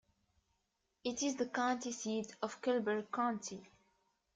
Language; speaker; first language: English; native; English